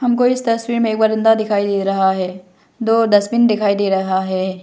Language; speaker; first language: Hindi; non-native, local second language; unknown